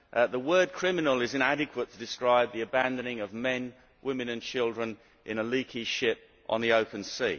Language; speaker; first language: English; native; English